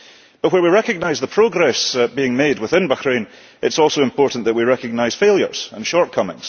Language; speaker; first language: English; early bilingual, heritage; English